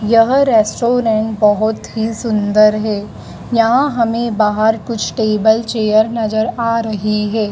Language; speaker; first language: Hindi; native; Hindi